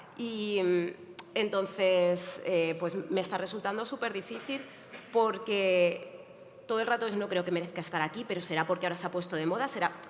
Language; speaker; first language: Spanish; native; Spanish